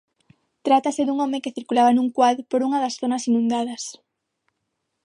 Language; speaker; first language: Galician; non-native, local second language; Spanish